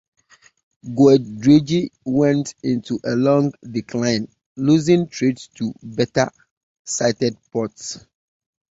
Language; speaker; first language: English; native; English